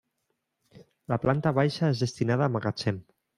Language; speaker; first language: Catalan; non-native, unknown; Spanish